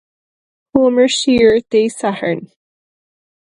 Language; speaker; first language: Irish; non-native, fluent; English